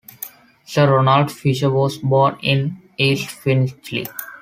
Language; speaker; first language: English; non-native, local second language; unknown